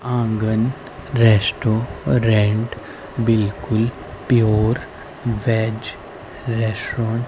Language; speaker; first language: Hindi; native; Hindi